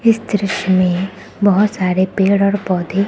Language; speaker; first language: Hindi; native; Hindi